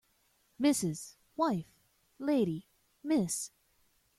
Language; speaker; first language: English; native; English